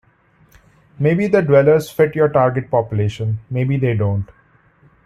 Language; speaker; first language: English; non-native, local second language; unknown